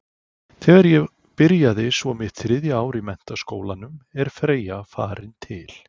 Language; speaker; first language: Icelandic; native; Icelandic